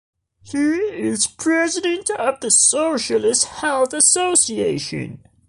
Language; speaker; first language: English; non-native, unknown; Portuguese